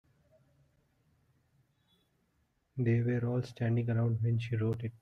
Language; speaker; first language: English; non-native, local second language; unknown